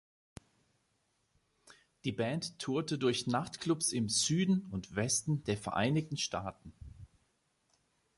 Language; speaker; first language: German; native; German